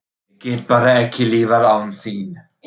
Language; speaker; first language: Icelandic; non-native, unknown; German